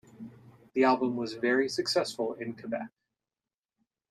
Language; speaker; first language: English; native; English